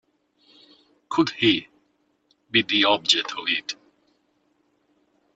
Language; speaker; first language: English; non-native, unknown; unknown